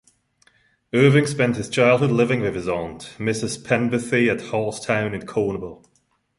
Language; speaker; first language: English; non-native, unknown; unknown